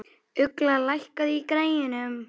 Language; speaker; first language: Icelandic; native; Icelandic